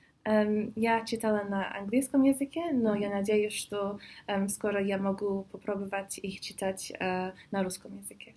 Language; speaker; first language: Russian; non-native, fluent; English